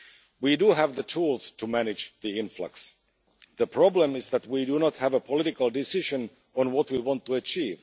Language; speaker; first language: English; non-native, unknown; Finnish